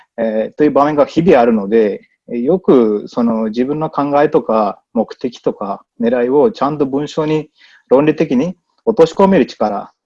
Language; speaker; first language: Japanese; non-native, fluent; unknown